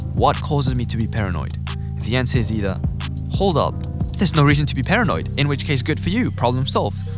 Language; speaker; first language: English; native; English